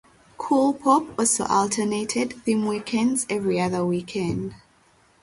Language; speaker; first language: English; native; English